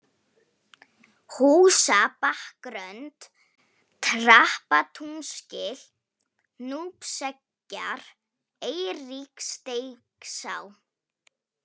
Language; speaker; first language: Icelandic; non-native, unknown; Polish